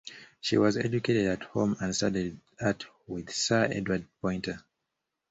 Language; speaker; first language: English; native; English